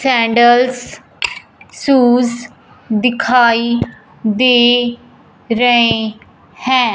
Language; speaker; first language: Hindi; non-native, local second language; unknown